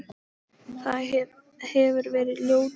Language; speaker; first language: Icelandic; non-native, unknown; Polish